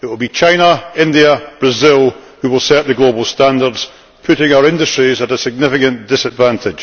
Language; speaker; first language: English; native; English